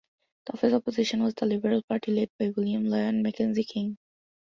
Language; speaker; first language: English; non-native, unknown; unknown